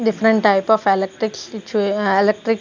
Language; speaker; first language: English; non-native, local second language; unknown